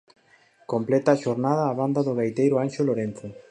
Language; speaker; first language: Galician; native; Galician